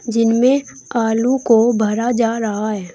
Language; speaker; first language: Hindi; native; Hindi